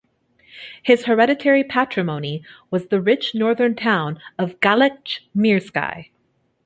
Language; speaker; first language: English; native; English